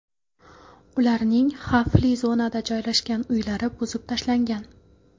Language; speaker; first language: Uzbek; non-native, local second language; Kara-Kalpak